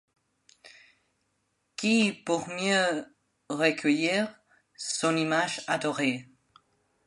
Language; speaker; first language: French; non-native, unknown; Spanish